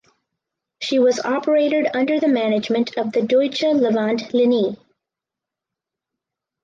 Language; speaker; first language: English; native; English